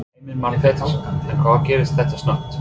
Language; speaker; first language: Icelandic; non-native, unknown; English